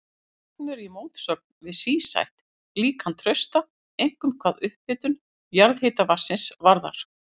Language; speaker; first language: Icelandic; native; Icelandic